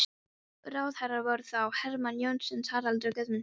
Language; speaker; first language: Icelandic; non-native, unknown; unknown